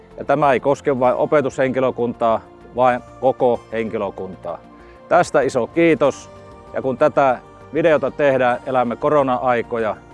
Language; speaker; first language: Finnish; native; Finnish